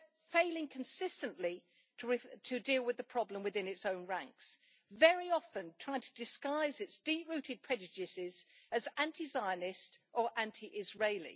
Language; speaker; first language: English; native; English